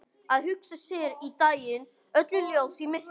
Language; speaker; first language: Icelandic; non-native, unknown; English